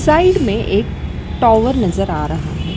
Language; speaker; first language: Hindi; native; Hindi